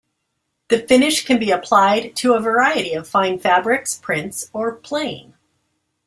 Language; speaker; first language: English; native; English